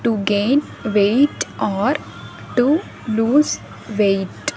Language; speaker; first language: English; non-native, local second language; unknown